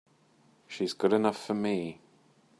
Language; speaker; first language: English; native; English